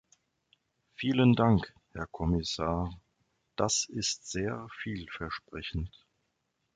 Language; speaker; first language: German; native; German